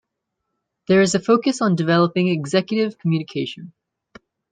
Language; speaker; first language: English; native; English